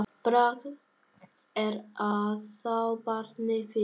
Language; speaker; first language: Icelandic; non-native, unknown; Vietnamese